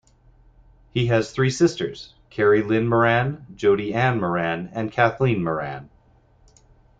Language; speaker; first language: English; native; English